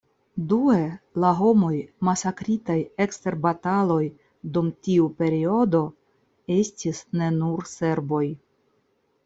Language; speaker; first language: Esperanto; non-native, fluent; Russian